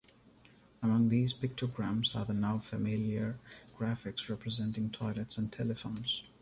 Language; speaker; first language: English; non-native, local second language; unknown